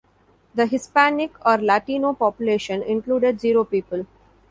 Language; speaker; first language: English; non-native, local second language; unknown